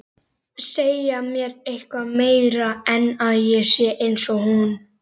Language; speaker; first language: Icelandic; native; Icelandic